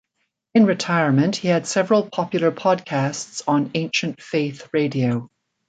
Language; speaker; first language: English; native; English